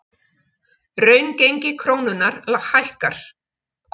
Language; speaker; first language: Icelandic; native; Icelandic